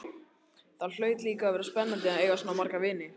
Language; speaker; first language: Icelandic; native; Icelandic